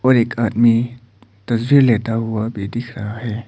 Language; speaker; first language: Hindi; non-native, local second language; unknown